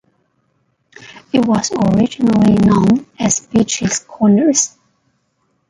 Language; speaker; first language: English; non-native, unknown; Chinese